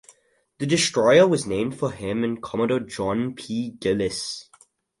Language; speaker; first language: English; native; English